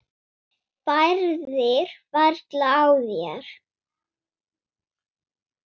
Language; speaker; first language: Icelandic; non-native, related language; Swedish